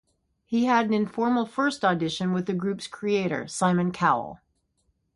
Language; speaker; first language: English; native; English